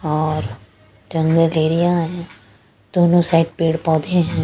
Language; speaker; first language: Hindi; non-native, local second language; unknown